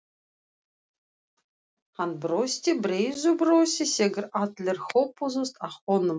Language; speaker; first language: Icelandic; non-native, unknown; Russian